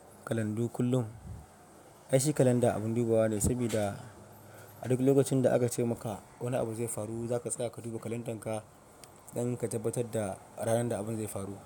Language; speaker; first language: Hausa; non-native, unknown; Yoruba